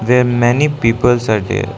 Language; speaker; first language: English; non-native, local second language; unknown